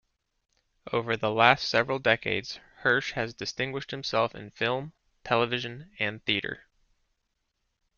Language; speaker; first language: English; native; English